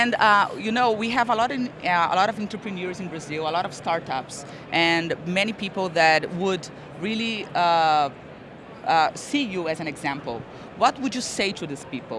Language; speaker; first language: English; non-native, fluent; Portuguese